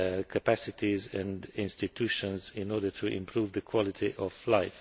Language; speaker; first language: English; non-native, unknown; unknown